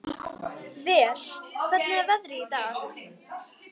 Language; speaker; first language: Icelandic; native; Icelandic